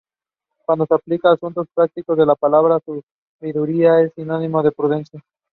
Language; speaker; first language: English; non-native, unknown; Spanish